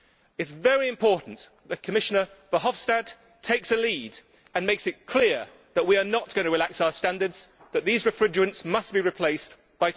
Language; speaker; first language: English; native; English